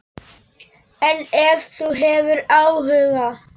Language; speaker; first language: Icelandic; non-native, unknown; Polish